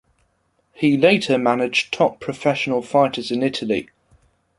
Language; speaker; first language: English; non-native, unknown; German